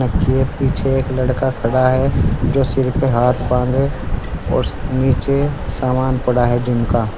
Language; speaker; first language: Hindi; native; Hindi